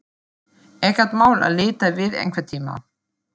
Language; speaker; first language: Icelandic; non-native, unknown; German